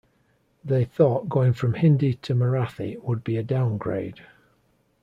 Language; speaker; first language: English; native; English